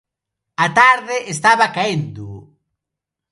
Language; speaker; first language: Galician; non-native, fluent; Spanish